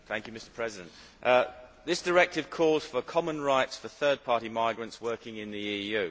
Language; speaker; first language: English; native; English